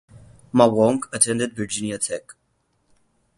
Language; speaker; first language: English; non-native, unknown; Catalan